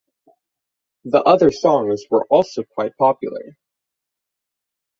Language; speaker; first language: English; native; English